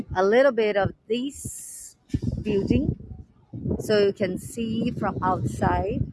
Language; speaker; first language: English; non-native, fluent; Portuguese